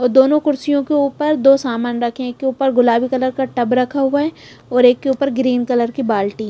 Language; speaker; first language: Hindi; non-native, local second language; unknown